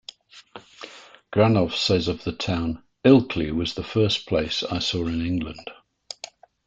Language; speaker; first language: English; native; English